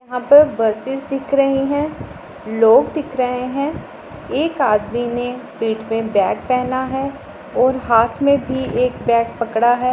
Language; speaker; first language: Hindi; non-native, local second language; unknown